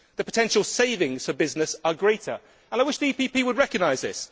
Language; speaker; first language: English; native; English